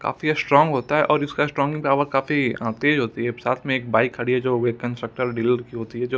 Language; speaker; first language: Hindi; non-native, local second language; Punjabi